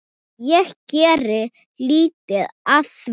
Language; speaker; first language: Icelandic; non-native, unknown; Thai